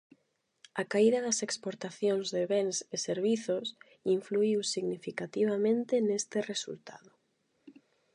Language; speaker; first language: Galician; non-native, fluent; Spanish